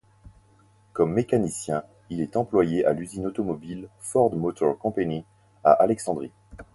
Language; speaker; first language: French; native; French